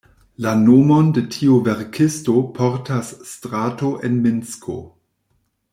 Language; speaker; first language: Esperanto; non-native, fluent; German